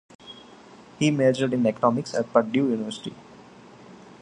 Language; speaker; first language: English; non-native, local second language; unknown